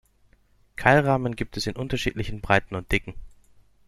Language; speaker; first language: German; non-native, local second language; Turkish